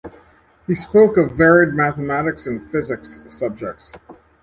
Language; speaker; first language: English; native; English